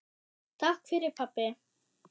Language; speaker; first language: Icelandic; non-native, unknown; German